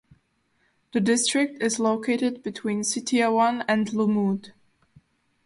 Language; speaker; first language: English; non-native, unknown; Slovak